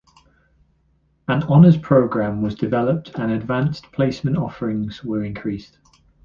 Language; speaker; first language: English; native; English